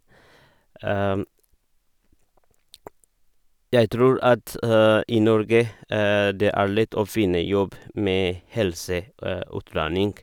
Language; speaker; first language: Norwegian; non-native, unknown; Oromo